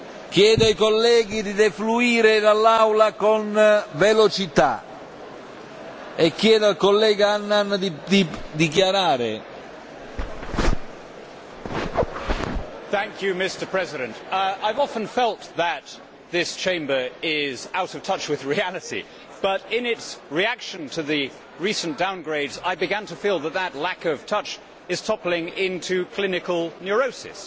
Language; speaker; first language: English; native; English